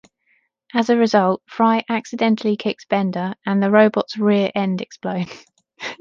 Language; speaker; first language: English; native; English